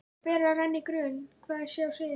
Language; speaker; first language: Icelandic; native; Icelandic